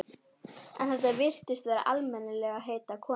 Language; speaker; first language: Icelandic; native; Icelandic